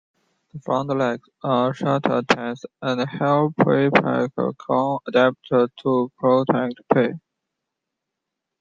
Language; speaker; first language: English; non-native, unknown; Chinese